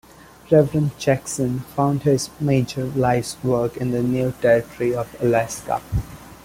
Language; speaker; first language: English; non-native, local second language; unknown